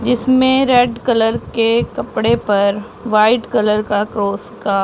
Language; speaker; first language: Hindi; non-native, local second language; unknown